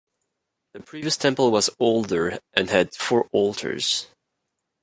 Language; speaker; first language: English; non-native, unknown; French